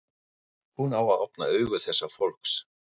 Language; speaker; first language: Icelandic; non-native, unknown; German